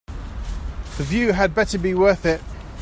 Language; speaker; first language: English; native; English